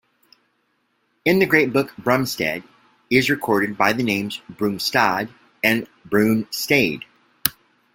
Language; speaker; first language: English; native; English